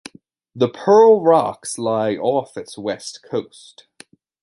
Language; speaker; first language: English; native; English